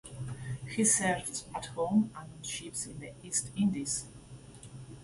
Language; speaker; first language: English; non-native, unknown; Basque